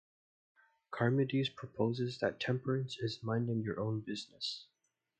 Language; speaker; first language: English; non-native, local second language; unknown